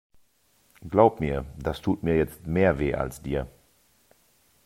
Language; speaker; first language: German; native; German